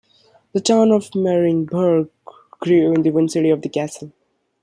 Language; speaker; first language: English; non-native, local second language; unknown